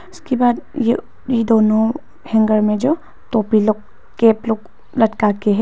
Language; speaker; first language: Hindi; non-native, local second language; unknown